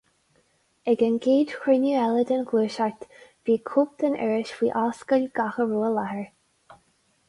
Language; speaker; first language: Irish; non-native, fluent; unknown